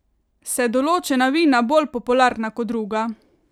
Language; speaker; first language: Slovenian; native; Slovenian